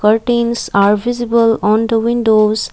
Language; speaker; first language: English; non-native, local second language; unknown